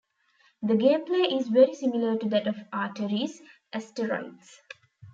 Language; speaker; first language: English; non-native, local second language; Tamil